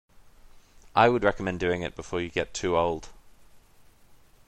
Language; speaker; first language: English; native; English